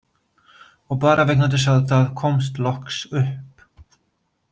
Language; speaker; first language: Icelandic; non-native, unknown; Polish